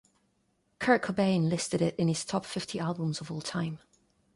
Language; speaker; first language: English; non-native, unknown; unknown